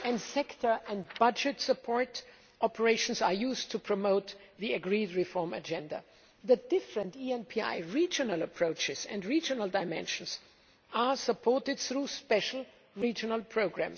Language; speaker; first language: English; non-native, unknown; German